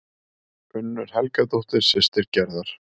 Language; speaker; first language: Icelandic; native; Icelandic